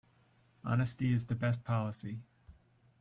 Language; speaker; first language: English; native; English